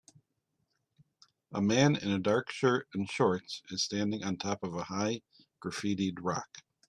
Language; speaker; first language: English; native; English